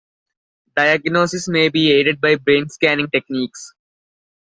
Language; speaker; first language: English; non-native, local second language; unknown